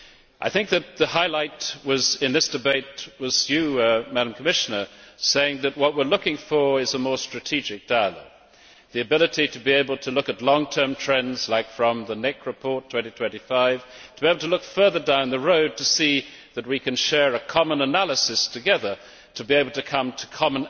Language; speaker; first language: English; native; English